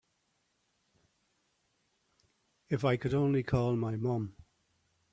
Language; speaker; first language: English; native; English